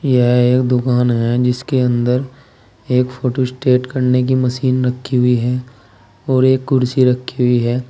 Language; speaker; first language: Hindi; native; Hindi